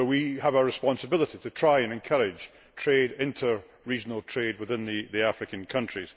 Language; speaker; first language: English; native; English